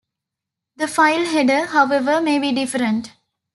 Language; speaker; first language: English; non-native, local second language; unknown